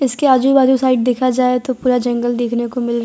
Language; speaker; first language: Hindi; non-native, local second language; Gujarati